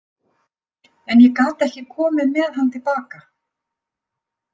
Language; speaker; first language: Icelandic; native; Icelandic